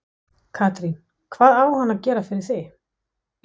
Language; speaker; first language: Icelandic; non-native, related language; Danish